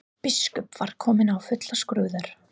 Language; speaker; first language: Icelandic; non-native, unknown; English